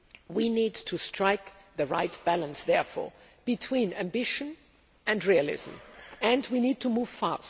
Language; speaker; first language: English; non-native, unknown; German